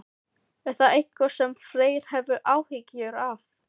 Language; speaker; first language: Icelandic; non-native, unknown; Filipino